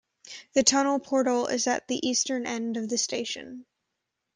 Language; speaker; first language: English; native; English